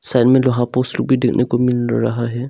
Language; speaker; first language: Hindi; non-native, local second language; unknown